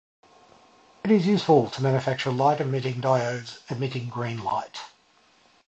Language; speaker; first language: English; native; English